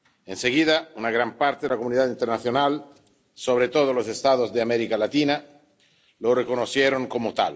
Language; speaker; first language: Spanish; non-native, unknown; Italian